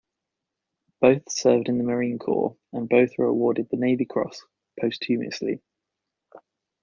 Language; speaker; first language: English; native; English